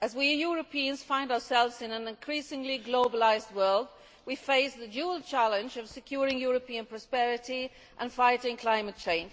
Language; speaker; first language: English; non-native, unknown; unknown